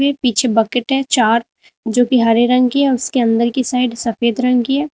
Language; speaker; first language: Hindi; native; Hindi